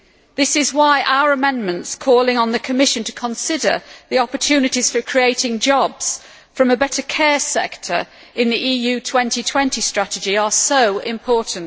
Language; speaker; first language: English; native; English